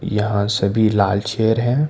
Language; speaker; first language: Hindi; non-native, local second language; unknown